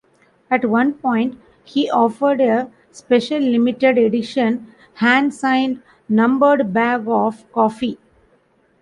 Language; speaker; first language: English; non-native, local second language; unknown